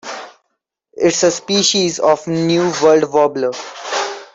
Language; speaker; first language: English; non-native, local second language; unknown